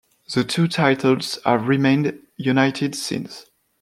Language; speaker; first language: English; non-native, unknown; French